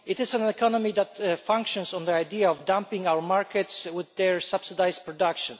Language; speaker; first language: English; non-native, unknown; Polish